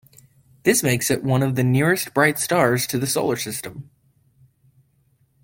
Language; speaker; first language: English; native; English